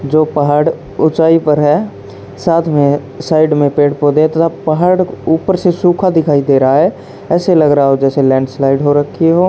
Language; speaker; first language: Hindi; native; Hindi